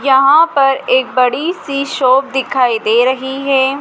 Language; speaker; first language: Hindi; native; Hindi